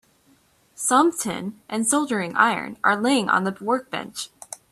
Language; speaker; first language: English; native; English